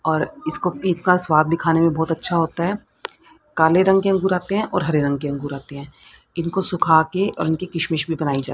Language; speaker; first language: Hindi; native; Hindi